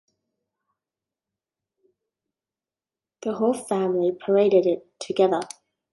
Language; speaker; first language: English; native; English